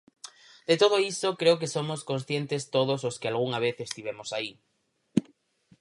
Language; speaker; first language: Galician; native; Galician